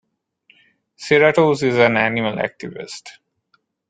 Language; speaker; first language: English; non-native, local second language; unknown